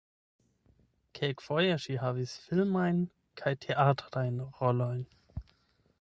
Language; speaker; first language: Esperanto; non-native, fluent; German